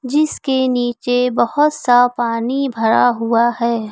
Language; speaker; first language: Hindi; native; Hindi